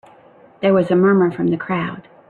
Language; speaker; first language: English; native; English